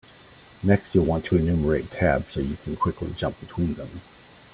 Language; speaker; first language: English; native; English